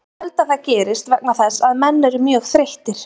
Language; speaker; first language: Icelandic; native; Icelandic